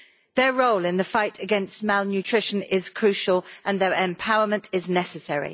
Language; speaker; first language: English; native; English